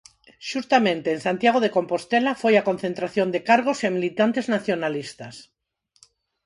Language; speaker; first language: Galician; non-native, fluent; Spanish